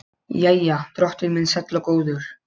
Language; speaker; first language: Icelandic; non-native, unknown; Polish